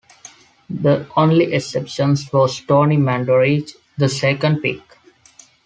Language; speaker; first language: English; non-native, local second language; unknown